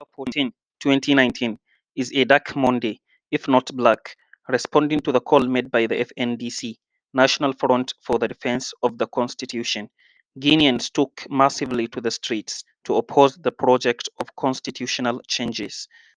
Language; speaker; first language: English; non-native, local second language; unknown